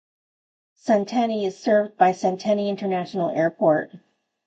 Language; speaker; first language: English; native; English